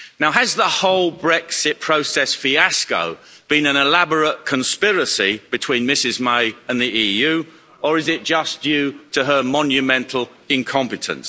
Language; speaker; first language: English; native; English